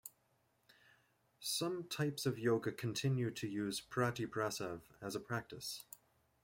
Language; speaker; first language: English; native; English